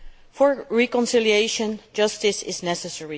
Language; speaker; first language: English; non-native, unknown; Dutch